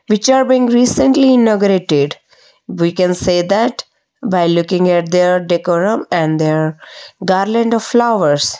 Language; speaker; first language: English; non-native, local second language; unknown